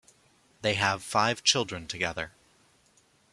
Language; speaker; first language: English; native; English